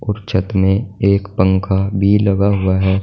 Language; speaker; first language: Hindi; native; Hindi